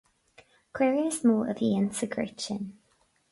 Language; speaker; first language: Irish; non-native, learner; English